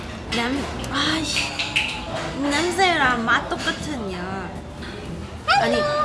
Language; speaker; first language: Korean; non-native, learner; English